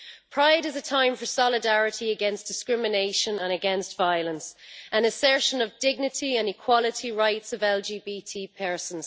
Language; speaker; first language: English; native; English